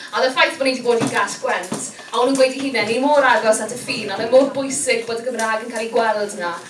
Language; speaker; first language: Welsh; native; Welsh